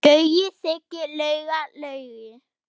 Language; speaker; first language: Icelandic; non-native, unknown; German